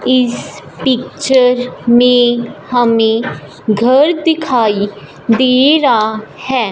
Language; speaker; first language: Hindi; non-native, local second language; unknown